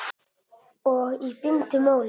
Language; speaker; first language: Icelandic; non-native, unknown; Italian